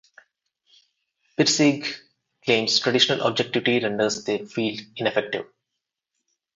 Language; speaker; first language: English; non-native, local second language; Telugu